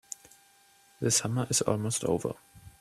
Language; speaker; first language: English; non-native, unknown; German